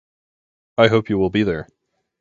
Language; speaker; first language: English; native; English